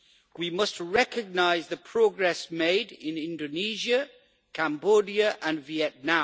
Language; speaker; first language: English; native; English